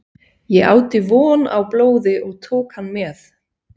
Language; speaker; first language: Icelandic; non-native, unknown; Swiss German